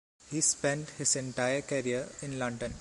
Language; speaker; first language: English; non-native, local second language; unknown